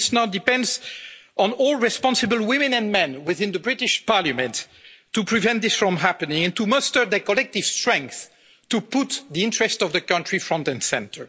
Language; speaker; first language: English; non-native, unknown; French